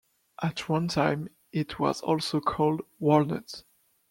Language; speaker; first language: English; non-native, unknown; French